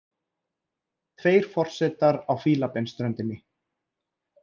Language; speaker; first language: Icelandic; native; Icelandic